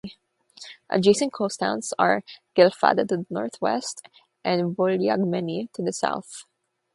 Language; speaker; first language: English; non-native, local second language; Filipino